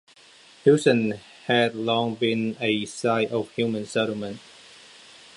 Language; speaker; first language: English; non-native, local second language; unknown